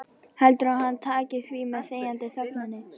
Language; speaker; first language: Icelandic; native; Icelandic